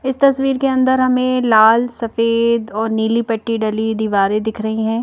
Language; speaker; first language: Hindi; native; Hindi